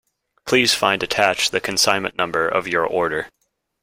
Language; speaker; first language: English; native; English